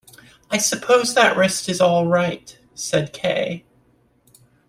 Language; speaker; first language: English; native; English